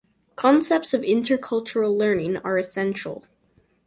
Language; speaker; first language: English; native; English